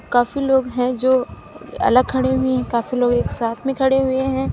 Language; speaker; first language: Hindi; native; Hindi